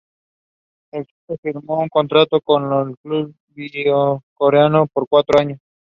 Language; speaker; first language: English; non-native, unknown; Spanish